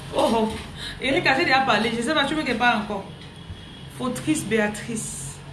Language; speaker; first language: French; non-native, local second language; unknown